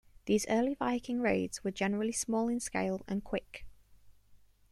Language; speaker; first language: English; native; English